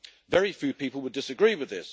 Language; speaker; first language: English; native; English